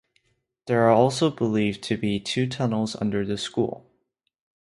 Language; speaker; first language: English; non-native, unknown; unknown